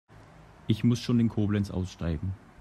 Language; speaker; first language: German; native; German